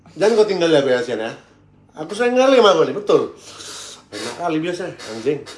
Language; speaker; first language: Indonesian; native; Indonesian